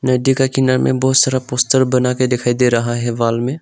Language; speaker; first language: Hindi; non-native, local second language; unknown